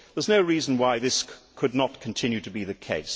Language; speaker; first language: English; native; English